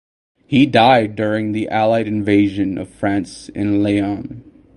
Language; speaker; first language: English; native; English